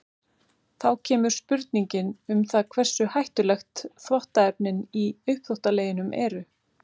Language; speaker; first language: Icelandic; native; Icelandic